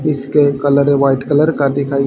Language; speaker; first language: Hindi; native; Hindi